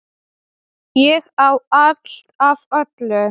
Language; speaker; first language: Icelandic; non-native, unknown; Polish